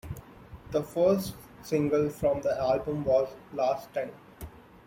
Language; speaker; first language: English; non-native, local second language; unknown